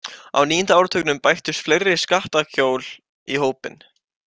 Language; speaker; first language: Icelandic; native; Icelandic